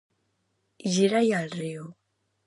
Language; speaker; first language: Catalan; native; Catalan